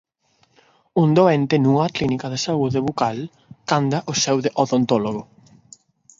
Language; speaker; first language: Galician; non-native, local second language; Spanish